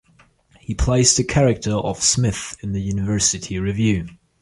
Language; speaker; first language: English; non-native, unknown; German